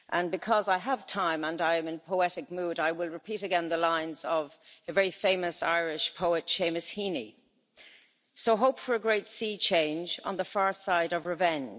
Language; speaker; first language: English; native; English